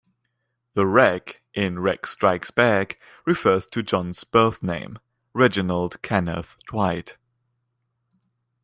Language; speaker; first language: English; non-native, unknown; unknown